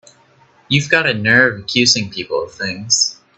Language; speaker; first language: English; native; English